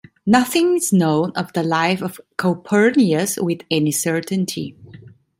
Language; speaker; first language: English; non-native, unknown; Italian